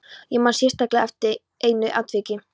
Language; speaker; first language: Icelandic; non-native, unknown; Polish